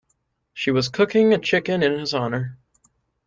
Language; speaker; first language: English; native; English